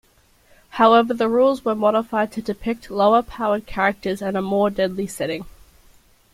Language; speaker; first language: English; native; English